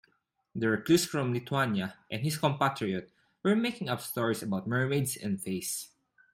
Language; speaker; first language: English; non-native, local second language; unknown